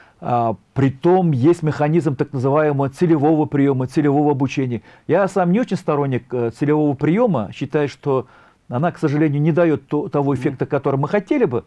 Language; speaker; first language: Russian; non-native, local second language; Tatar